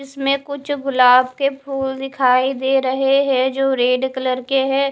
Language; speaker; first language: Hindi; non-native, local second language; Punjabi